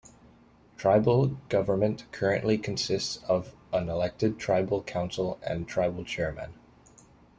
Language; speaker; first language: English; native; English